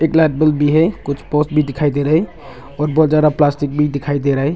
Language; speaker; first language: Hindi; early bilingual, other home language; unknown